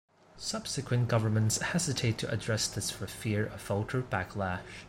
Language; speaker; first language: English; non-native, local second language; Cantonese